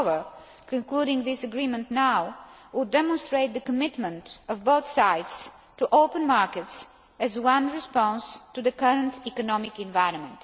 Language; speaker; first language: English; non-native, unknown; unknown